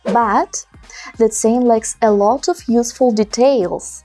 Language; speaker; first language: English; non-native, fluent; Russian